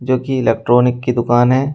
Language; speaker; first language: Hindi; native; Hindi